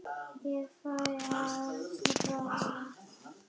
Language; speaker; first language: Icelandic; native; Icelandic